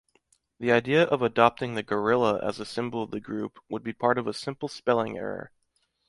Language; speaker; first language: English; native; English